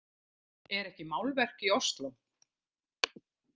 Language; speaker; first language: Icelandic; native; Icelandic